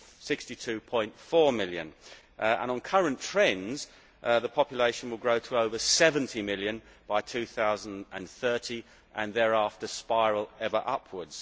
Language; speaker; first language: English; native; English